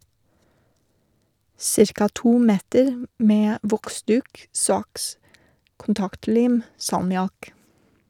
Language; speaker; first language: Norwegian; non-native, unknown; English